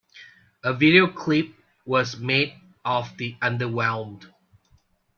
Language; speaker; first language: English; non-native, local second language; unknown